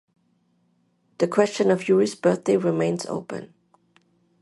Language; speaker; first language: English; non-native, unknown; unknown